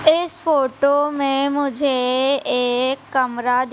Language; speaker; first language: Hindi; native; Hindi